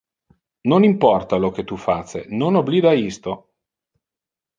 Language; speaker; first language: Interlingua; non-native, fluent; Italian